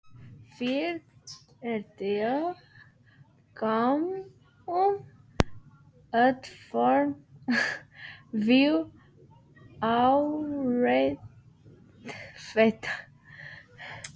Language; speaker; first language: Icelandic; non-native, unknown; Greek